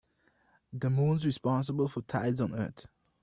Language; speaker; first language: English; native; English